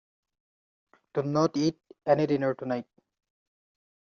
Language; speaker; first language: English; non-native, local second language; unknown